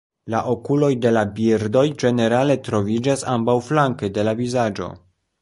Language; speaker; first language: Esperanto; non-native, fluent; Polish